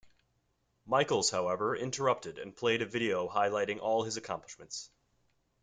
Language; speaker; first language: English; native; English